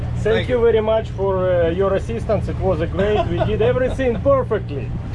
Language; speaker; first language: English; non-native, learner; Russian